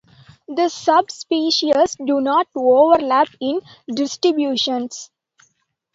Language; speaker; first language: English; non-native, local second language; Tamil